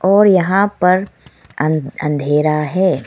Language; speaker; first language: Hindi; non-native, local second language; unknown